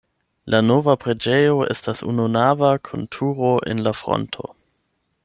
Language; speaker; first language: Esperanto; non-native, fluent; German